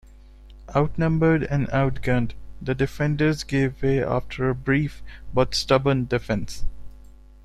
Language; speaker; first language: English; non-native, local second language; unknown